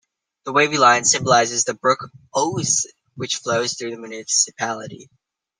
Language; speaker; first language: English; native; English